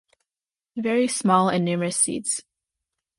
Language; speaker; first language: English; native; English